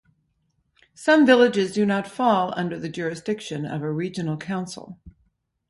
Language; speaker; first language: English; native; English